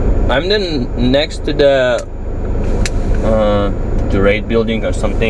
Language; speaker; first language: English; non-native, fluent; Russian